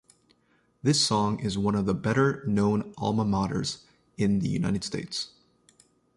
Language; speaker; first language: English; native; English